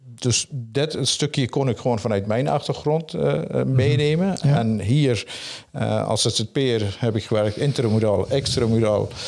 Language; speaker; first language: Dutch; non-native, fluent; Persian